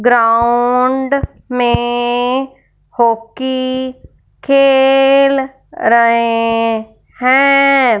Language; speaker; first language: Hindi; non-native, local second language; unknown